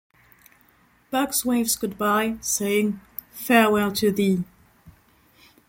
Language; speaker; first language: English; non-native, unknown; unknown